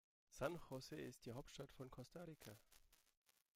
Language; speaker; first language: German; native; German